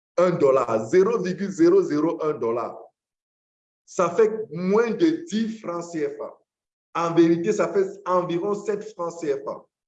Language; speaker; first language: French; non-native, local second language; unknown